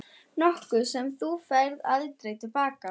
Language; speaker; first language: Icelandic; non-native, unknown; German